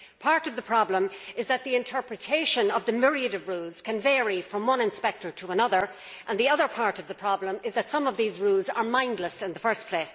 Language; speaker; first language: English; native; English